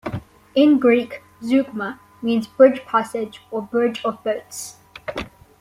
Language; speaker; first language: English; native; English